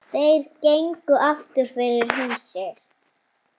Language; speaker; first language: Icelandic; native; Icelandic